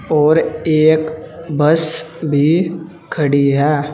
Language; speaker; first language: Hindi; native; Hindi